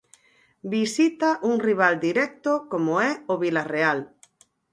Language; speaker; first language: Galician; native; Galician